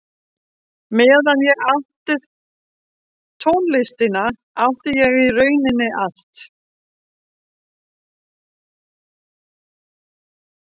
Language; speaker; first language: Icelandic; non-native, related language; Danish